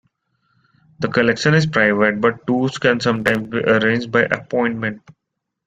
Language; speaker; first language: English; non-native, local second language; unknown